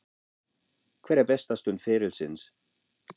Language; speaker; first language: Icelandic; non-native, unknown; German